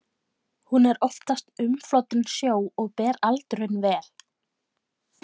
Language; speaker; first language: Icelandic; native; Icelandic